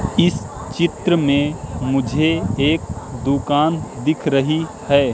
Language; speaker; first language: Hindi; native; Hindi